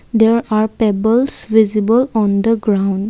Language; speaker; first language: English; non-native, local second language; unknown